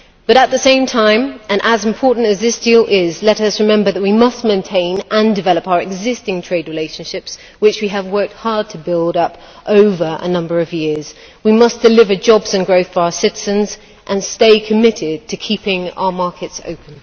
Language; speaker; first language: English; native; English